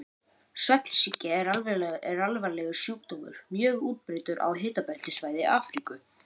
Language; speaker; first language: Icelandic; native; Icelandic